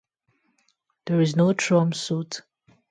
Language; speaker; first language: English; non-native, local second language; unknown